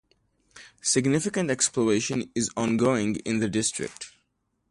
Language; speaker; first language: English; non-native, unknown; Hebrew